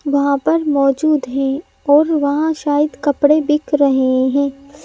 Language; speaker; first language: Hindi; native; Hindi